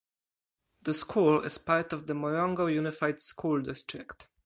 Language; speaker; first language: English; non-native, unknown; Polish